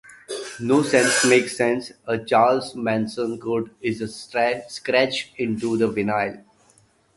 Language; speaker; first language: English; native; English